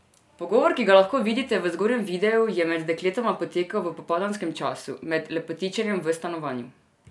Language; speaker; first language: Slovenian; non-native, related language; Serbian